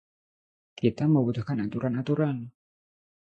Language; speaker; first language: Indonesian; non-native, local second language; Javanese